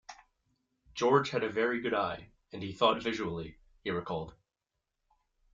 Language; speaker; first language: English; native; English